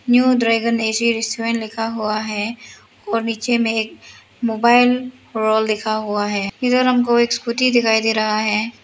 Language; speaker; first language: Hindi; non-native, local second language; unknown